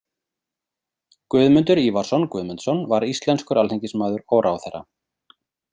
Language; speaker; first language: Icelandic; native; Icelandic